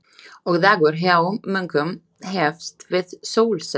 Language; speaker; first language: Icelandic; non-native, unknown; Slovak